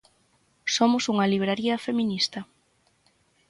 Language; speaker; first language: Galician; native; Galician